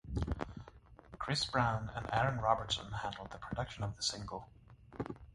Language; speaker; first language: English; native; English